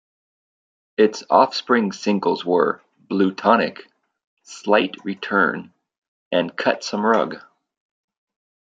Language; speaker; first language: English; native; English